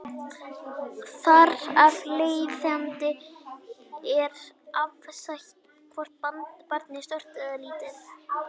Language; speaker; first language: Icelandic; native; Icelandic